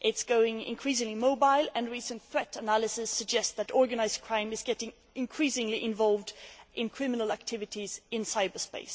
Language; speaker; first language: English; non-native, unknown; Swedish